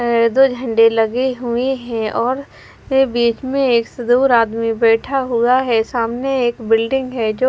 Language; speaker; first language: Hindi; non-native, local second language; Punjabi